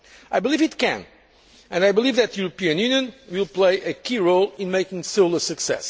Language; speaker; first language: English; non-native, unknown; Portuguese